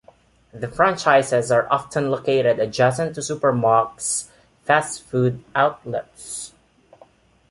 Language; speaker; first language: English; non-native, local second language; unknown